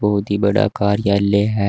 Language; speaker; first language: Hindi; native; Hindi